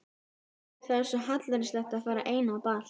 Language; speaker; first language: Icelandic; native; Icelandic